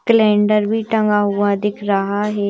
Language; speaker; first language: Hindi; native; Hindi